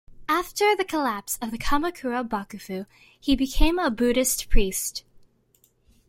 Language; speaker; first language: English; native; English